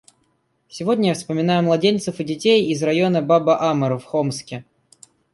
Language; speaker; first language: Russian; native; Russian